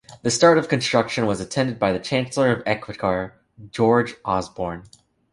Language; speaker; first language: English; native; English